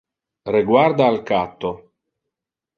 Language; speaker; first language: Interlingua; non-native, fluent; Italian